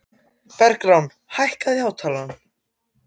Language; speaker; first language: Icelandic; non-native, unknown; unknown